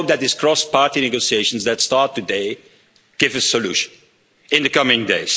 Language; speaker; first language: English; non-native, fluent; Dutch